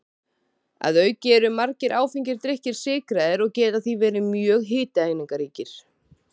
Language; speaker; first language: Icelandic; native; Icelandic